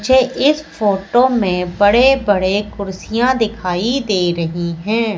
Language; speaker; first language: Hindi; native; Hindi